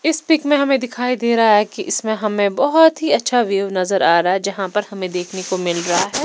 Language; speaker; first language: Hindi; non-native, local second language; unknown